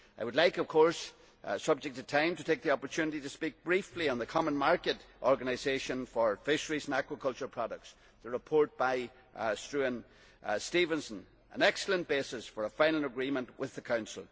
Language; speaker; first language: English; native; English